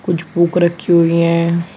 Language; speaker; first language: Hindi; native; Hindi